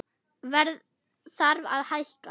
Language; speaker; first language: Icelandic; non-native, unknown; German